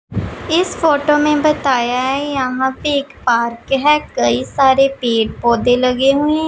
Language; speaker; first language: Hindi; non-native, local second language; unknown